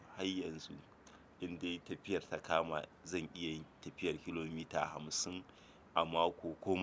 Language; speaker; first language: Hausa; native; Hausa